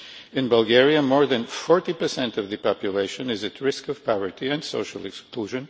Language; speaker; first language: English; non-native, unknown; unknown